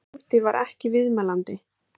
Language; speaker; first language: Icelandic; native; Icelandic